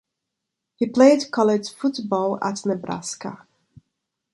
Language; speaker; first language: English; non-native, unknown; Portuguese